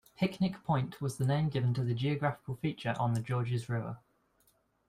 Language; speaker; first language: English; native; English